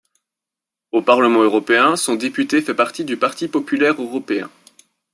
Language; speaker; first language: French; native; French